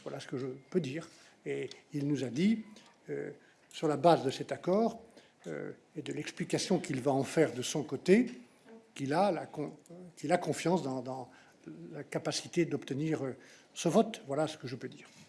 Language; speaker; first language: French; native; French